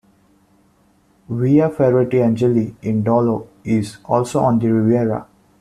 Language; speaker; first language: English; non-native, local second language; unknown